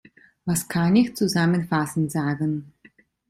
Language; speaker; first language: German; non-native, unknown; Italian